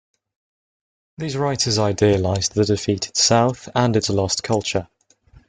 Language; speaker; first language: English; native; English